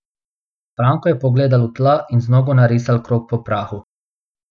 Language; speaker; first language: Slovenian; non-native, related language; Bosnian